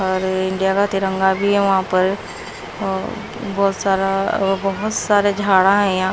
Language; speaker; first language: Hindi; non-native, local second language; Punjabi